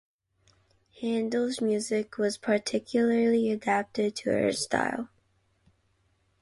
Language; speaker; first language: English; non-native, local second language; Filipino